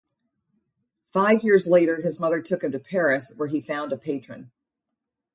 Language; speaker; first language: English; native; English